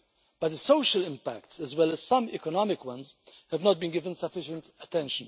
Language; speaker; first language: English; non-native, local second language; Maltese